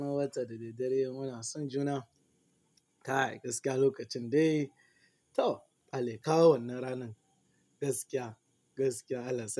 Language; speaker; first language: Hausa; non-native, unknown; Yoruba